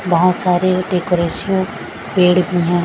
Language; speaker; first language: Hindi; non-native, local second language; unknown